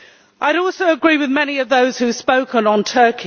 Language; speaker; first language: English; native; English